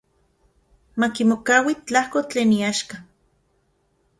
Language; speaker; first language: Central Puebla Nahuatl; non-native, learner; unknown